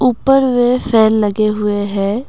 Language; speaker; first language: Hindi; non-native, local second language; Assamese